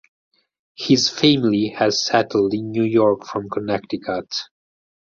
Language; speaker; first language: English; non-native, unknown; Italian